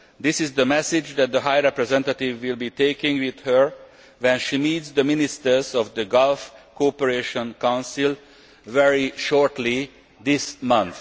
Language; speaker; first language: English; non-native, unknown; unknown